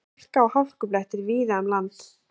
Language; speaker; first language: Icelandic; native; Icelandic